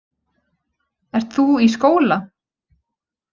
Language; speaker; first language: Icelandic; native; Icelandic